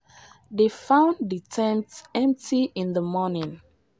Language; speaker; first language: English; non-native, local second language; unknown